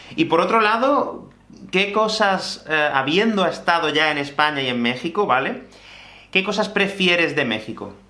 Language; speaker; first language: Spanish; native; Spanish